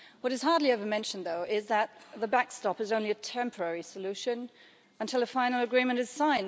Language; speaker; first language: English; early bilingual, heritage; German